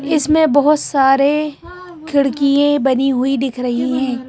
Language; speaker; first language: Hindi; native; Hindi